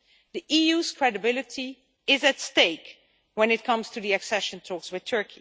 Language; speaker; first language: English; non-native, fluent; Dutch